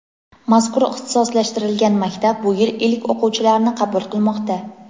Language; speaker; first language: Uzbek; native; Uzbek